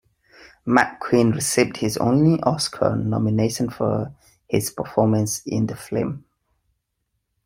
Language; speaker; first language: English; native; English